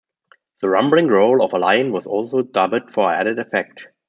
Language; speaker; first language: English; non-native, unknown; German